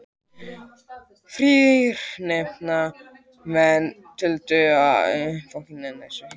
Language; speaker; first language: Icelandic; native; Icelandic